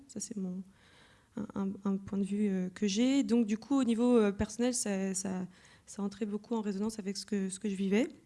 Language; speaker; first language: French; native; French